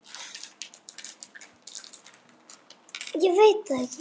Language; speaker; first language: Icelandic; native; Icelandic